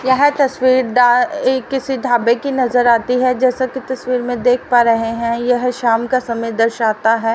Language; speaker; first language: Hindi; native; Hindi